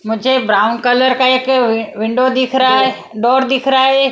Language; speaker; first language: Hindi; non-native, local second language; Punjabi